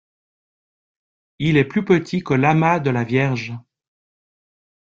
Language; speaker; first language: French; native; French